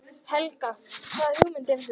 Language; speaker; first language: Icelandic; native; Icelandic